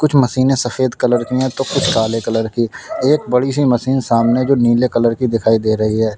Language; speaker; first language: Hindi; native; Hindi